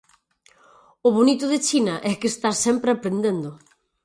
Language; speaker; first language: Galician; native; Galician